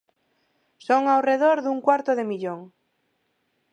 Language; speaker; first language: Galician; non-native, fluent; Spanish